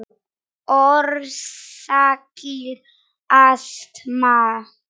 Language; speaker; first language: Icelandic; non-native, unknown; Polish